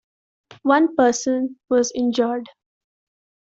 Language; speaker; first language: English; non-native, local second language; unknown